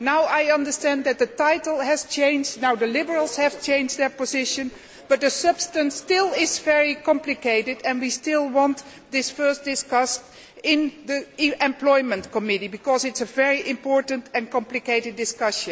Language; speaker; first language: English; non-native, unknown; Dutch